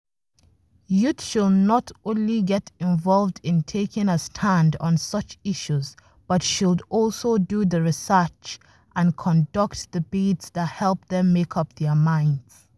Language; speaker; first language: English; non-native, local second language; Hausa